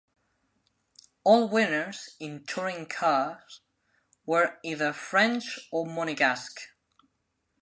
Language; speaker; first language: English; non-native, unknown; Spanish